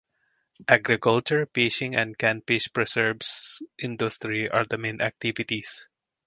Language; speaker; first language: English; non-native, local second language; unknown